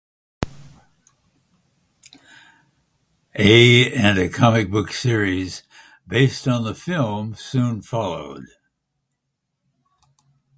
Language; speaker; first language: English; native; English